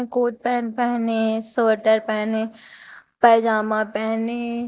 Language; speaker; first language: Hindi; native; Hindi